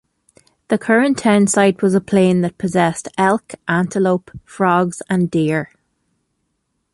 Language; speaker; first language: English; native; English